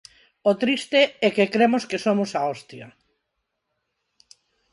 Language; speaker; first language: Galician; non-native, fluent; Spanish